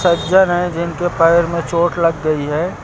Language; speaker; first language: Hindi; native; Hindi